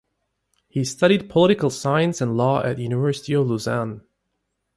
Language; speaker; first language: English; native; English